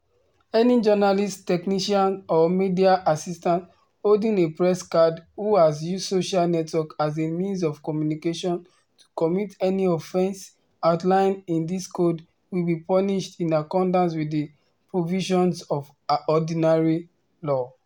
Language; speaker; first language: English; non-native, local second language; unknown